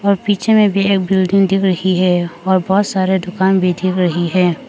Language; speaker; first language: Hindi; non-native, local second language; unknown